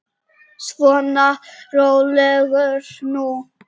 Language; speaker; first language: Icelandic; non-native, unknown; Czech